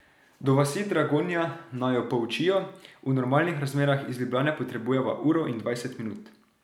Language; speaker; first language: Slovenian; native; Slovenian